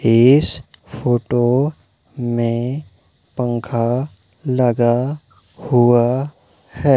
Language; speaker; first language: Hindi; native; Hindi